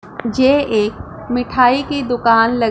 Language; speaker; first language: Hindi; non-native, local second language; Punjabi